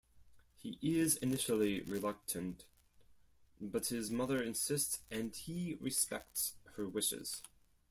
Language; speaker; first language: English; non-native, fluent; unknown